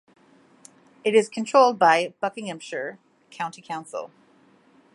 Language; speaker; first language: English; native; English